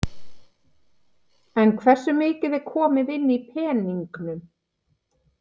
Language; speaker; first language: Icelandic; native; Icelandic